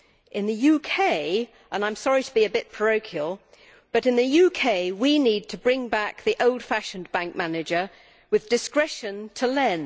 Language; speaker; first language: English; native; English